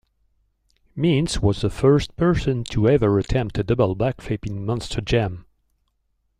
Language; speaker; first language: English; non-native, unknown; French